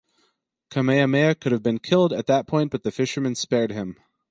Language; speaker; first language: English; native; English